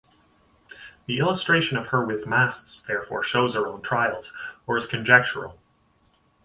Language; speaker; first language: English; native; English